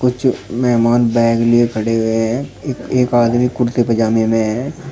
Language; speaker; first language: Hindi; native; Hindi